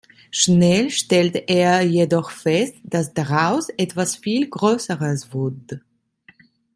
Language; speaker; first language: German; non-native, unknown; Italian